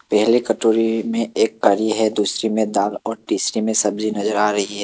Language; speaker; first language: Hindi; non-native, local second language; Assamese